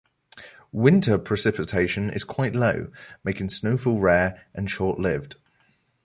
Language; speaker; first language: English; native; English